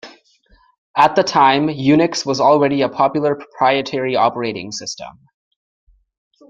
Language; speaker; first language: English; native; English